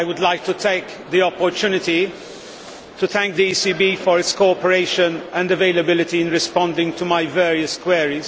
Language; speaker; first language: English; non-native, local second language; Maltese